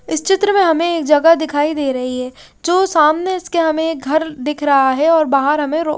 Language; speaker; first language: Hindi; native; Hindi